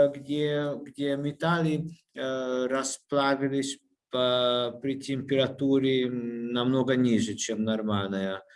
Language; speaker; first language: Russian; non-native, fluent; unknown